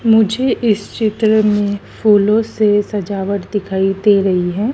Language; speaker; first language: Hindi; native; Hindi